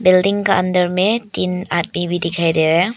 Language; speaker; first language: Hindi; non-native, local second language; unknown